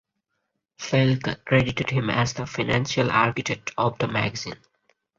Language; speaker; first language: English; non-native, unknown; Bangla